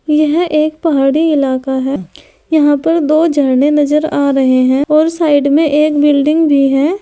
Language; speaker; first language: Hindi; native; Hindi